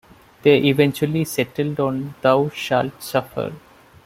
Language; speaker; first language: English; non-native, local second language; Malayalam